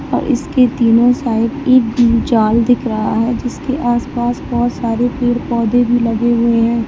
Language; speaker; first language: Hindi; native; Hindi